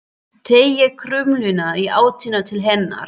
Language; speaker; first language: Icelandic; non-native, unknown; German